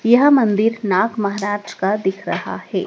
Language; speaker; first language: Hindi; native; Hindi